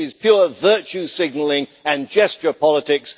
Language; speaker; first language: English; native; English